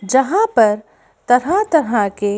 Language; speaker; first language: Hindi; native; Hindi